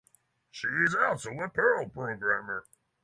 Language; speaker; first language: English; non-native, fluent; Norwegian